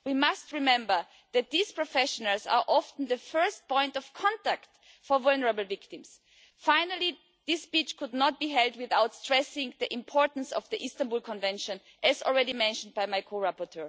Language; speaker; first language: English; non-native, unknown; German